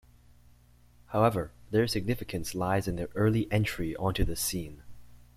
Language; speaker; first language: English; native; English